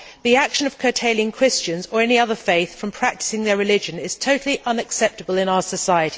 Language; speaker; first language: English; native; English